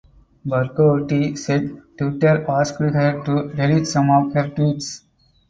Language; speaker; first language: English; non-native, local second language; Tamil